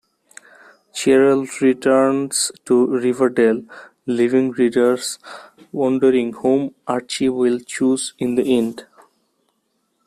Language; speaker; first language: English; non-native, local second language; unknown